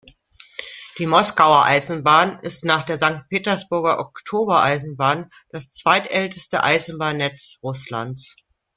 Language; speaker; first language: German; native; German